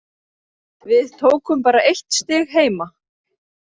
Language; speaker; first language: Icelandic; native; Icelandic